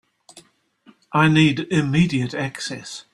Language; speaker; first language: English; native; English